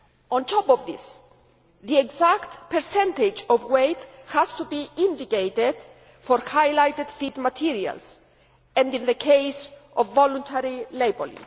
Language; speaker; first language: English; non-native, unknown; Greek